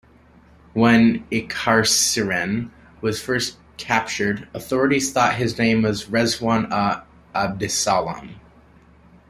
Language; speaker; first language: English; native; English